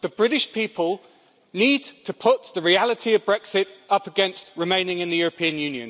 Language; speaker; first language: English; native; English